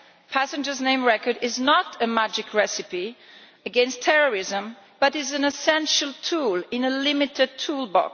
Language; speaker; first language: English; non-native, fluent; Italian